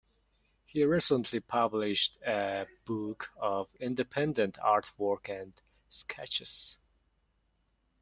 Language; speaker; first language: English; non-native, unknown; Mongolian